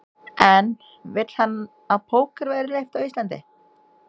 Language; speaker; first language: Icelandic; non-native, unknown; Indonesian